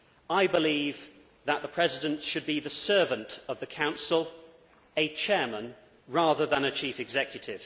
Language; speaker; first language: English; native; English